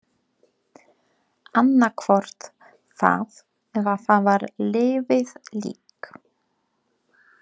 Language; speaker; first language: Icelandic; non-native, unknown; Polish